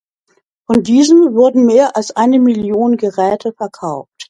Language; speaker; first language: German; native; German